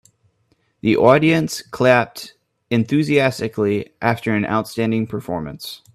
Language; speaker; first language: English; native; English